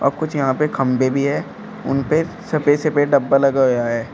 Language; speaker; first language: Hindi; native; Hindi